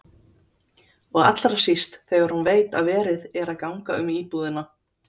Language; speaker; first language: Icelandic; native; Icelandic